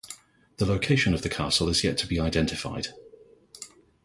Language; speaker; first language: English; native; English